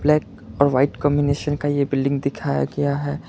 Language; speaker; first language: Hindi; non-native, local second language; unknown